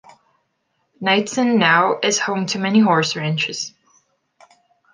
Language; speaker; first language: English; non-native, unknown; Portuguese